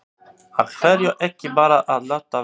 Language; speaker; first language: Icelandic; non-native, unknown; Albanian